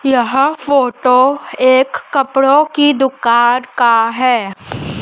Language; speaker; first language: Hindi; native; Hindi